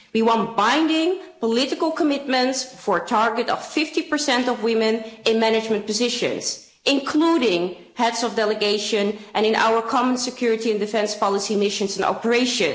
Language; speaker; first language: English; non-native, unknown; Dutch